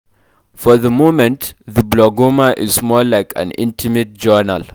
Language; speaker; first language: English; non-native, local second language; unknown